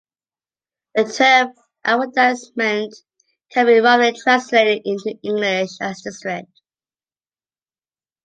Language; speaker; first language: English; native; English